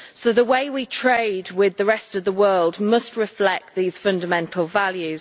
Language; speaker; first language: English; native; English